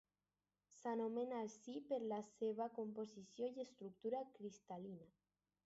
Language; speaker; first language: Catalan; non-native, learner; Spanish